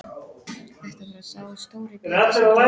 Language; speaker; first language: Icelandic; non-native, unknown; English